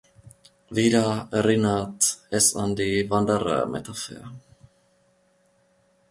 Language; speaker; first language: German; non-native, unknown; Finnish